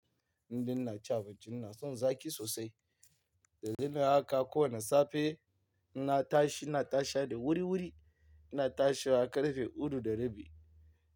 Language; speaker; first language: Hausa; non-native, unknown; Yoruba